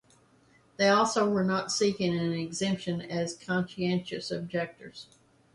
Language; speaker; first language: English; native; English